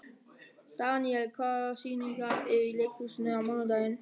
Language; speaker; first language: Icelandic; non-native, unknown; German